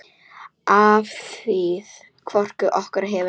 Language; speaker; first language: Icelandic; non-native, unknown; Polish